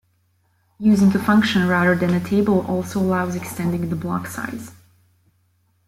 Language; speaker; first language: English; native; English